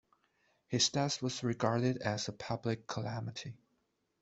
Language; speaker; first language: English; non-native, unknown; Chinese